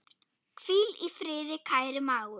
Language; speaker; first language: Icelandic; non-native, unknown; German